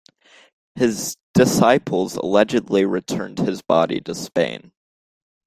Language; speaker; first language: English; native; English